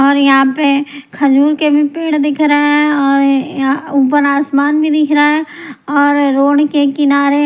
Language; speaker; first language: Hindi; non-native, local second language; Punjabi